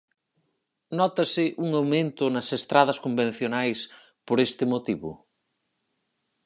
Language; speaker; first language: Galician; native; Galician